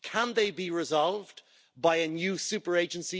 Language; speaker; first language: English; native; English